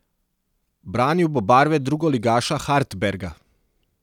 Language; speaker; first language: Slovenian; non-native, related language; Serbian